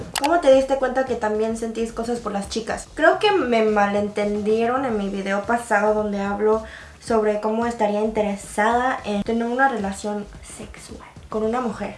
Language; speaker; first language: Spanish; early bilingual, other home language; Korean